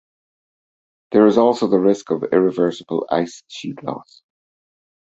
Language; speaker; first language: English; native; English